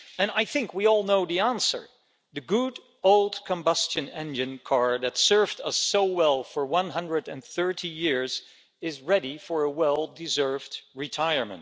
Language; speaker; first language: English; non-native, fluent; Dutch